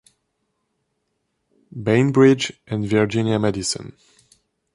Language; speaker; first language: English; non-native, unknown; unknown